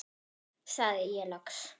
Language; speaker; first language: Icelandic; non-native, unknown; German